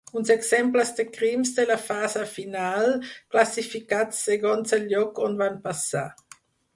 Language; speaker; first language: Catalan; non-native, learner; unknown